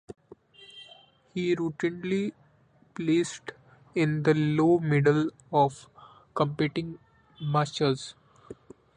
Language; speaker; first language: English; non-native, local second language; Marathi